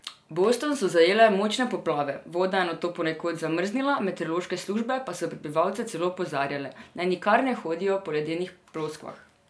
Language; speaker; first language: Slovenian; non-native, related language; Serbian